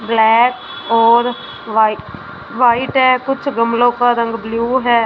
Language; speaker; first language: Hindi; non-native, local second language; Punjabi